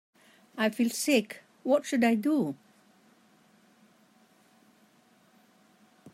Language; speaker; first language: English; native; English